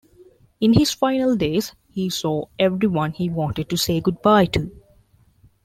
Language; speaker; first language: English; non-native, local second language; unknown